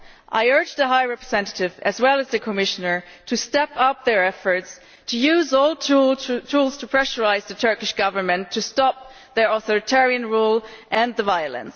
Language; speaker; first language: English; non-native, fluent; German